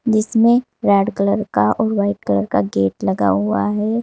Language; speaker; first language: Hindi; native; Hindi